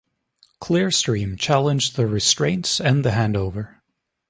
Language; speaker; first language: English; native; English